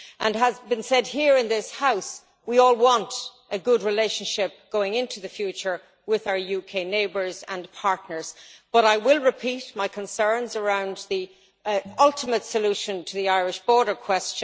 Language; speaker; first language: English; native; English